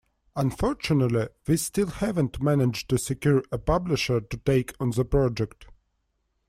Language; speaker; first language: English; non-native, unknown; Russian